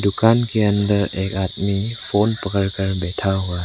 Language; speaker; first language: Hindi; non-native, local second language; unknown